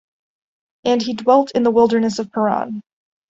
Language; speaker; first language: English; native; English